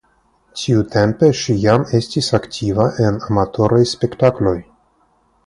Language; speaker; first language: Esperanto; non-native, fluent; Russian